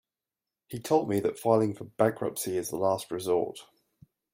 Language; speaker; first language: English; native; English